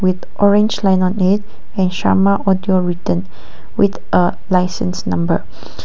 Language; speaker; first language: English; non-native, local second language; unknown